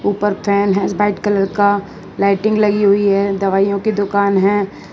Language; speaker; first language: Hindi; non-native, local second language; Gujarati